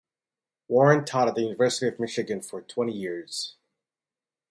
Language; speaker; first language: English; native; English